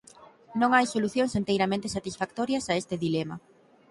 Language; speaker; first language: Galician; native; Galician